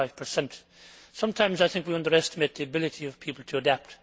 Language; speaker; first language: English; native; English